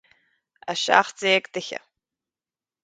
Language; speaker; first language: Irish; native; Irish